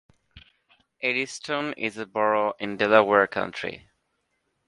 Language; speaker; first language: English; non-native, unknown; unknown